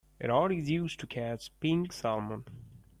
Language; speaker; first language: English; non-native, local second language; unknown